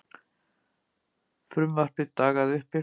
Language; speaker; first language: Icelandic; native; Icelandic